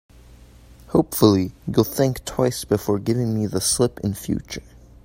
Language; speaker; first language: English; native; English